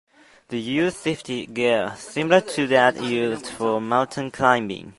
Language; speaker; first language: English; non-native, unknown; Chinese